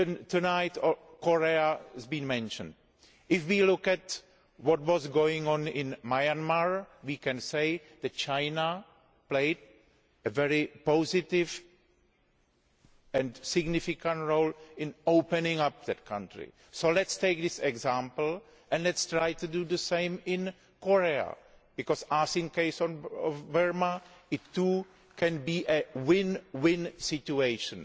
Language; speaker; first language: English; non-native, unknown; Greek